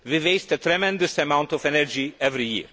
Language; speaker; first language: English; non-native, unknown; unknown